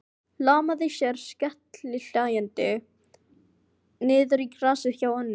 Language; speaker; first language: Icelandic; non-native, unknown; Filipino